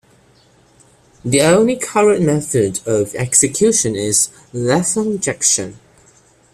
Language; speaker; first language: English; non-native, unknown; Chinese